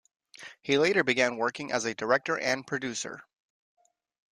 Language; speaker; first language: English; native; English